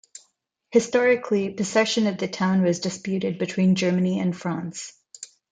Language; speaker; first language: English; non-native, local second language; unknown